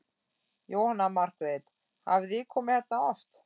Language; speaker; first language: Icelandic; non-native, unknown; German